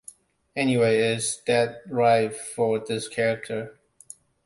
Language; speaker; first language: English; non-native, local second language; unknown